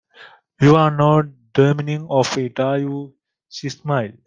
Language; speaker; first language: English; native; English